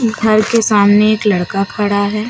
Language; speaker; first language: Hindi; native; Hindi